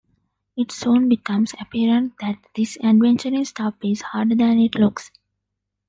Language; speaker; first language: English; non-native, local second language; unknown